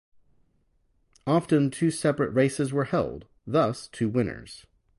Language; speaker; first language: English; native; English